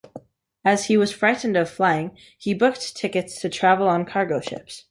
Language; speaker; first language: English; native; English